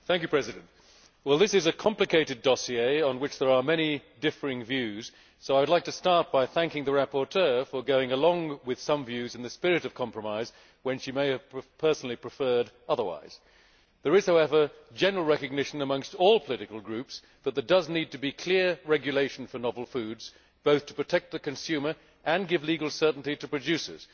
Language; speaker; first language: English; native; English